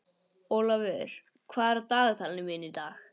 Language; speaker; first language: Icelandic; non-native, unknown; English